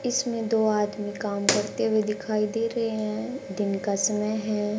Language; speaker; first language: Hindi; native; Hindi